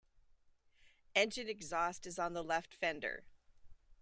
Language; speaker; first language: English; native; English